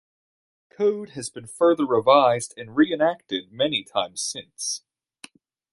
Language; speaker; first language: English; native; English